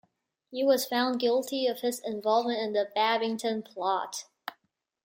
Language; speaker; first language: English; non-native, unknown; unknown